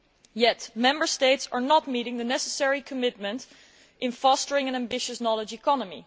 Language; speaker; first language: English; non-native, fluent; Dutch